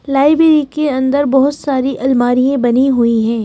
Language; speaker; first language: Hindi; native; Hindi